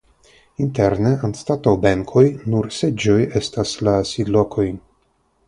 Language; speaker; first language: Esperanto; non-native, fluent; Russian